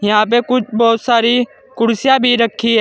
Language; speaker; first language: Hindi; native; Hindi